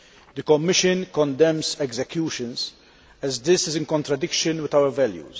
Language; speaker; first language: English; non-native, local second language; Maltese